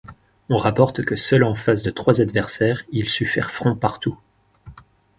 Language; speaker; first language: French; native; French